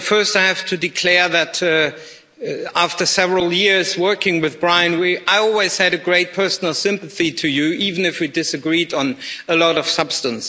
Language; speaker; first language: English; non-native, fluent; German